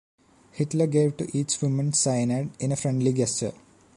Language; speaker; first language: English; non-native, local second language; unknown